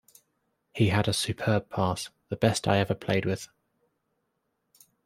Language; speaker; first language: English; native; English